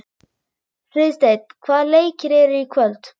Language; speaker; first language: Icelandic; non-native, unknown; German